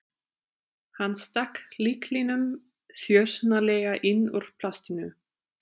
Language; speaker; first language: Icelandic; non-native, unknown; German